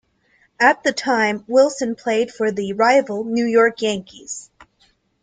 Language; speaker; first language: English; native; English